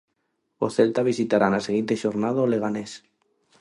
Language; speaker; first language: Galician; non-native, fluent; Spanish